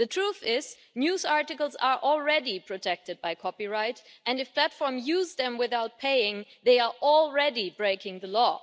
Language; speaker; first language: English; non-native, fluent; German